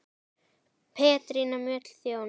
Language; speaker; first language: Icelandic; native; Icelandic